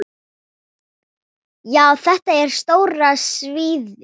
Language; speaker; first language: Icelandic; non-native, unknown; Thai